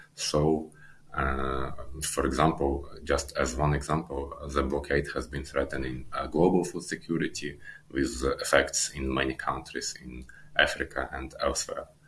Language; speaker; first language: English; non-native, fluent; Ukrainian